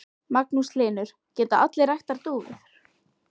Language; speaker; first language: Icelandic; native; Icelandic